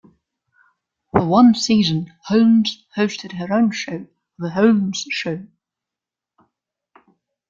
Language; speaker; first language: English; non-native, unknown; German